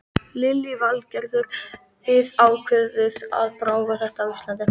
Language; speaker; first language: Icelandic; native; Icelandic